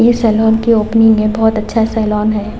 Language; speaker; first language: Hindi; native; Hindi